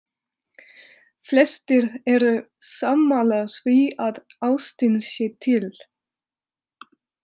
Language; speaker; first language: Icelandic; non-native, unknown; French